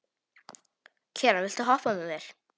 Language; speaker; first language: Icelandic; non-native, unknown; Polish